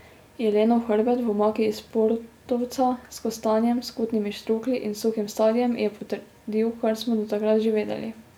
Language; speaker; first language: Slovenian; native; Slovenian